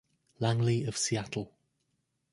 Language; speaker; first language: English; native; English